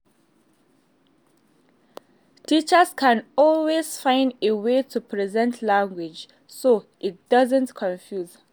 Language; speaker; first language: English; non-native, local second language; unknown